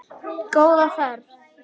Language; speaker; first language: Icelandic; native; Icelandic